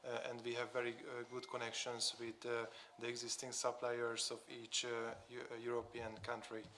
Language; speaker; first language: English; non-native, fluent; Hungarian